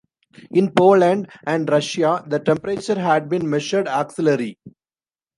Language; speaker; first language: English; non-native, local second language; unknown